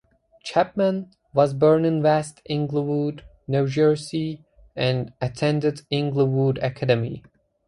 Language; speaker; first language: English; native; English